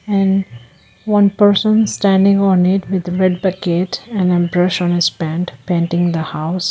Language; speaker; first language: English; non-native, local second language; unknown